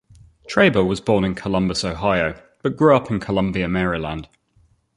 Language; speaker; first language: English; native; English